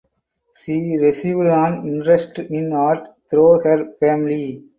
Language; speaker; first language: English; non-native, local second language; Tamil